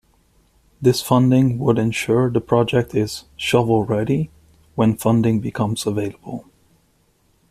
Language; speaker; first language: English; native; English